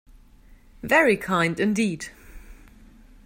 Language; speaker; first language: English; non-native, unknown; German